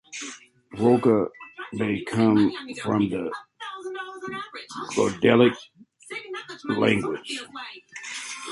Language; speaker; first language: English; native; English